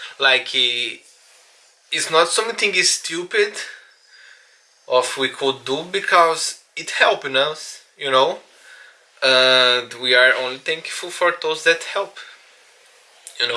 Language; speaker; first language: English; non-native, learner; Portuguese